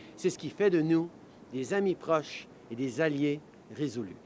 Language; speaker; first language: French; early bilingual, heritage; French